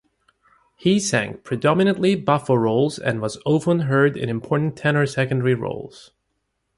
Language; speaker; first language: English; native; English